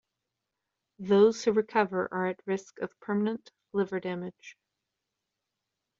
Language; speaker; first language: English; native; English